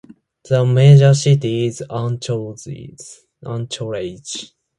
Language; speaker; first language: English; non-native, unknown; Japanese